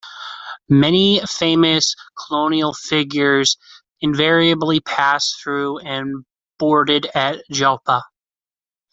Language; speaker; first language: English; native; English